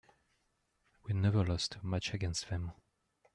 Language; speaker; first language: English; non-native, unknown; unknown